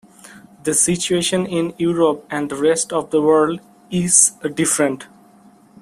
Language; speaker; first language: English; non-native, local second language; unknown